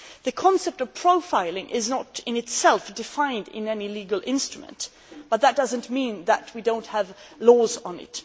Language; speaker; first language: English; non-native, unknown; Swedish